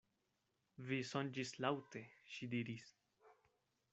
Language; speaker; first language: Esperanto; non-native, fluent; Spanish